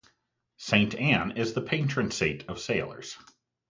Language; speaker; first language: English; native; English